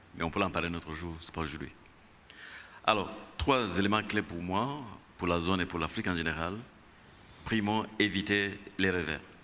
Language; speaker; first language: French; non-native, local second language; Kinyarwanda